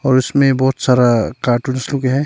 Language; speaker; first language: Hindi; non-native, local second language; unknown